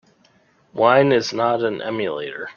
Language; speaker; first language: English; native; English